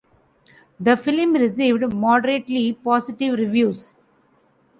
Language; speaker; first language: English; non-native, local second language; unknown